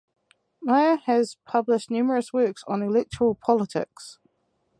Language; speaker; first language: English; native; English